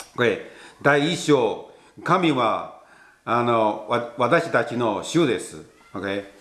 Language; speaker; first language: Japanese; non-native, fluent; Chinese